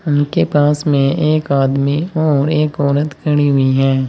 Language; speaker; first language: Hindi; native; Hindi